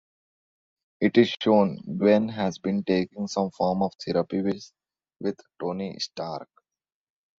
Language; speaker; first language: English; non-native, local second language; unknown